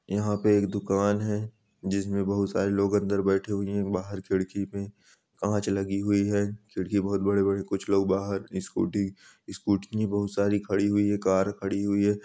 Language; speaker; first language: Hindi; non-native, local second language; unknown